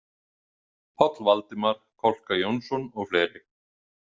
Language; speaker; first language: Icelandic; native; Icelandic